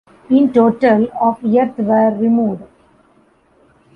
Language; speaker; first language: English; non-native, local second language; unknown